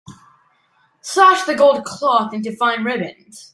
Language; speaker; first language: English; native; English